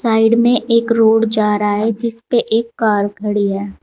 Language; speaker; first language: Hindi; native; Hindi